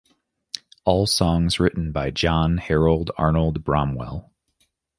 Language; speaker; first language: English; native; English